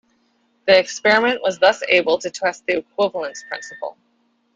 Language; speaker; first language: English; native; English